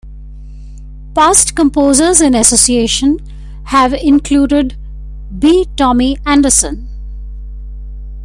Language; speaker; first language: English; non-native, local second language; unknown